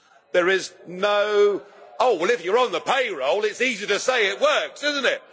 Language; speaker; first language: English; native; English